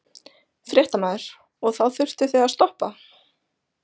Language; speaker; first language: Icelandic; native; Icelandic